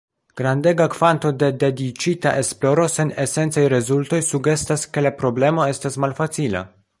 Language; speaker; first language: Esperanto; non-native, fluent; Polish